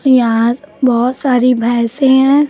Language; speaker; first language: Hindi; native; Hindi